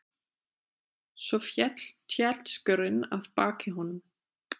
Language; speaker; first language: Icelandic; non-native, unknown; German